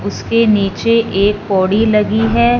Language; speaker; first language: Hindi; non-native, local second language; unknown